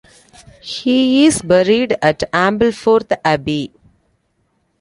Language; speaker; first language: English; non-native, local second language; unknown